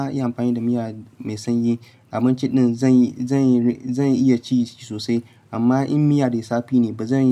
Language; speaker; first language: Hausa; non-native, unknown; Yoruba